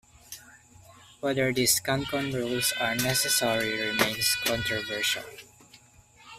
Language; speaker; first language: English; non-native, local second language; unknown